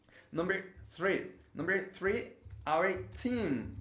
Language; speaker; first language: English; non-native, fluent; Portuguese